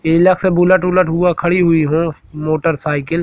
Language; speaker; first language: Hindi; native; Hindi